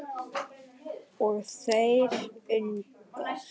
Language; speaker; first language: Icelandic; native; Icelandic